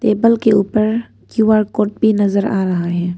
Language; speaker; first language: Hindi; non-native, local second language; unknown